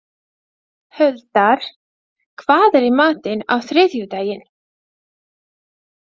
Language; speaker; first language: Icelandic; non-native, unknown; Latvian